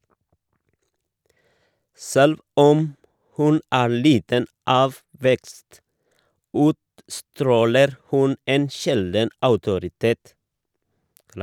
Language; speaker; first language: Norwegian; non-native, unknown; Oromo